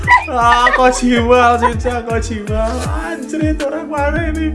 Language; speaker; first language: Korean; non-native, fluent; Indonesian